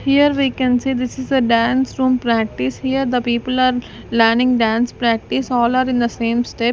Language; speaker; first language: English; non-native, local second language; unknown